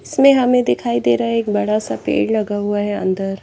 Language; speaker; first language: Hindi; native; Hindi